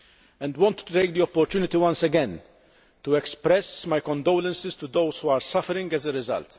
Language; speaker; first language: English; non-native, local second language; Maltese